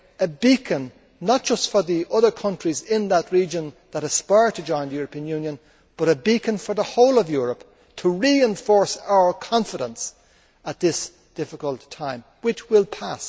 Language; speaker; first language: English; native; English